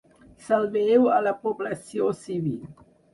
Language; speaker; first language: Catalan; non-native, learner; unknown